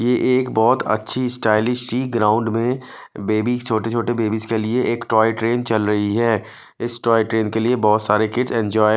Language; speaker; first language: Hindi; non-native, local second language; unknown